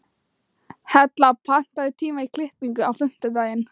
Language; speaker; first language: Icelandic; non-native, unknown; Thai